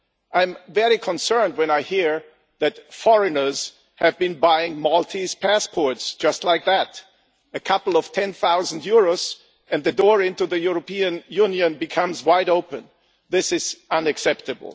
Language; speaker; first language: English; non-native, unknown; German